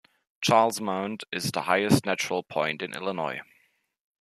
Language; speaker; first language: English; non-native, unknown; German